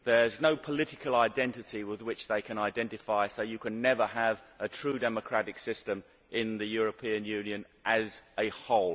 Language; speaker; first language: English; native; English